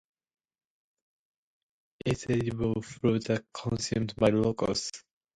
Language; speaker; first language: English; non-native, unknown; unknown